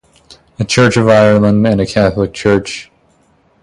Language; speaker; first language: English; native; English